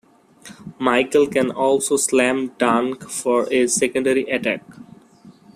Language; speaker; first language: English; non-native, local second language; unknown